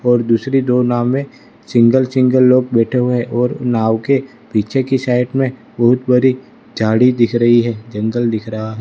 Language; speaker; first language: Hindi; non-native, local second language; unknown